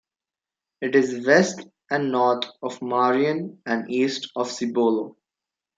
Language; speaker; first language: English; non-native, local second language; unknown